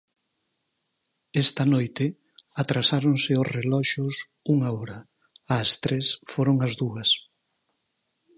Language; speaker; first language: Galician; native; Galician